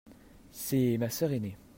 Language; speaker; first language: French; native; French